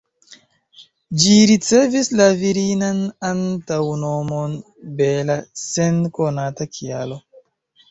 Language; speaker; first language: Esperanto; non-native, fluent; Chinese